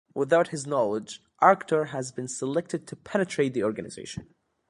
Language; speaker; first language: English; native; English